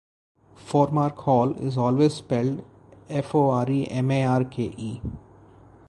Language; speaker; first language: English; non-native, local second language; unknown